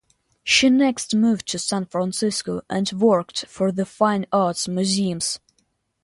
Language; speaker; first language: English; non-native, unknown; Russian